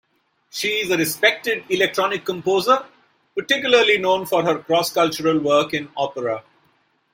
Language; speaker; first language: English; non-native, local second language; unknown